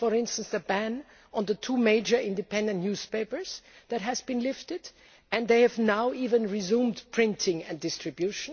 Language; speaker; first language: English; non-native, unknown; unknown